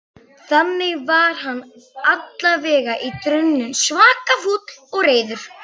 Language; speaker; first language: Icelandic; native; Icelandic